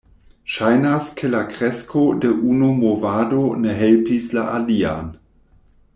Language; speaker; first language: Esperanto; non-native, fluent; German